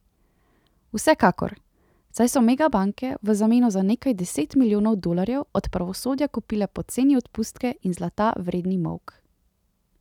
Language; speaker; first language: Slovenian; native; Slovenian